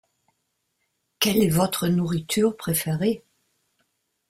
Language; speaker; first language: French; non-native, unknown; German